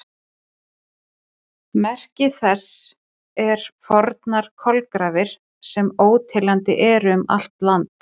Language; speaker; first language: Icelandic; native; Icelandic